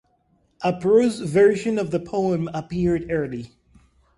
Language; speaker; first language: English; non-native, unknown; Spanish